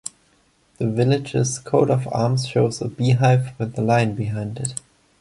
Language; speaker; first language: English; non-native, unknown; German